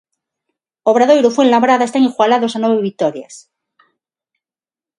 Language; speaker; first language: Galician; non-native, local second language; Spanish